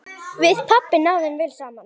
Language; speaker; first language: Icelandic; native; Icelandic